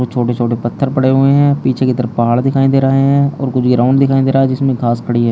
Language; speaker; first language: Hindi; native; Hindi